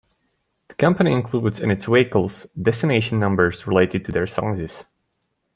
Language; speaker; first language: English; native; English